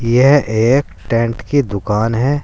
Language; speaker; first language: Hindi; native; Hindi